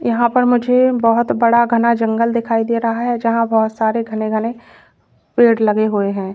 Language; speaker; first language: Hindi; native; Hindi